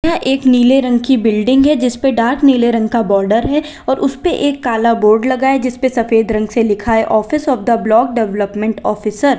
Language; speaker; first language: Hindi; native; Hindi